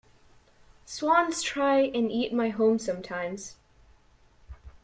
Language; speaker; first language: English; native; English